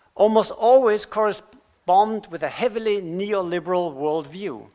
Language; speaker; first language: English; non-native, fluent; German